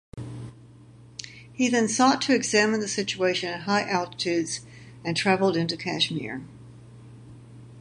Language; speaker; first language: English; native; English